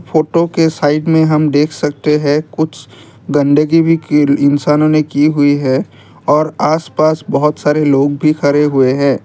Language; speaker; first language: Hindi; non-native, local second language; Assamese